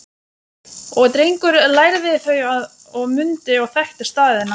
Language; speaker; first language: Icelandic; non-native, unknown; Lithuanian